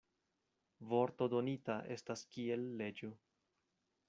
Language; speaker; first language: Esperanto; non-native, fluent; Spanish